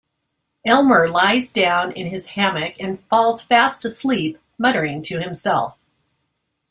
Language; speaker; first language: English; native; English